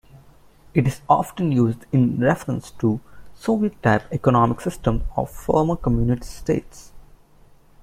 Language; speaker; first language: English; non-native, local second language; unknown